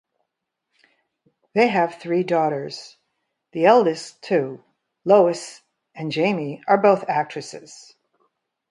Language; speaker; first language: English; native; English